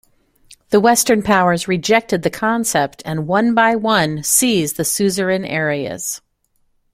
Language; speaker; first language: English; native; English